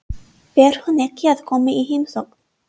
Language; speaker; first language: Icelandic; non-native, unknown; English